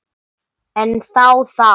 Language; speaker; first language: Icelandic; non-native, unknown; English